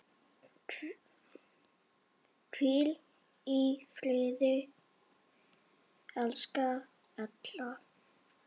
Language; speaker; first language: Icelandic; non-native, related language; Danish